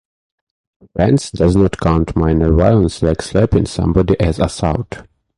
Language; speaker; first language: English; native; English